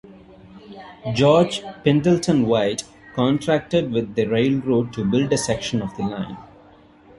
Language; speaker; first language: English; non-native, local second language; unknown